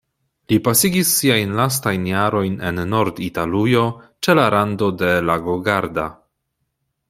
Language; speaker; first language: Esperanto; non-native, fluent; Polish